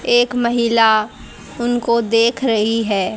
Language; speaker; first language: Hindi; native; Hindi